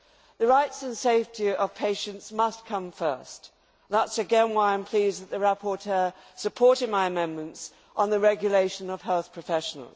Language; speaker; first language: English; native; English